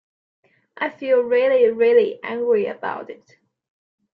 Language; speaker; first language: English; non-native, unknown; Chinese